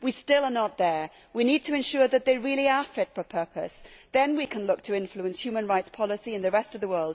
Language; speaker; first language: English; native; English